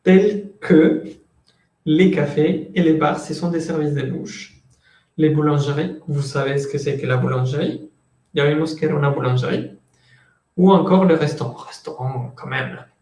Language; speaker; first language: French; non-native, fluent; Spanish